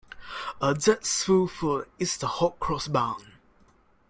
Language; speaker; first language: English; non-native, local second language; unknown